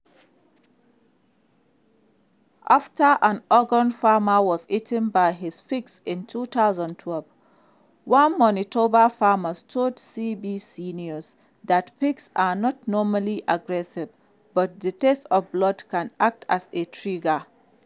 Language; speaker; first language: English; non-native, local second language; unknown